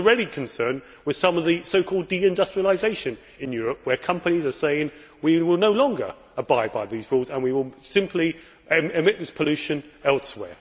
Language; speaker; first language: English; native; English